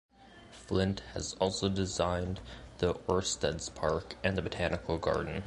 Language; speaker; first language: English; native; English